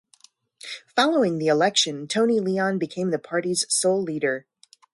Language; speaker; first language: English; native; English